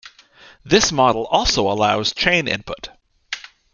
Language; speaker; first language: English; native; English